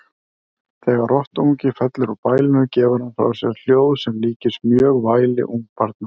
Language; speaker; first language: Icelandic; native; Icelandic